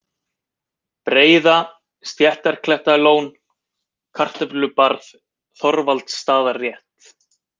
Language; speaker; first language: Icelandic; native; Icelandic